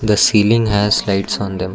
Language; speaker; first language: English; non-native, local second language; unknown